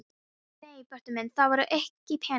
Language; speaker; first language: Icelandic; non-native, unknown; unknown